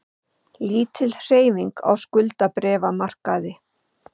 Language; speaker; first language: Icelandic; native; Icelandic